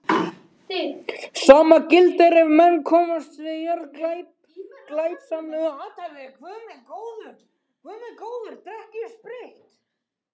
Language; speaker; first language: Icelandic; native; Icelandic